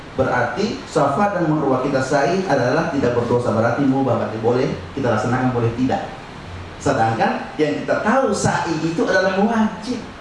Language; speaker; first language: Indonesian; non-native, local second language; Buginese